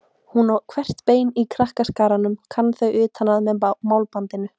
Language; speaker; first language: Icelandic; native; Icelandic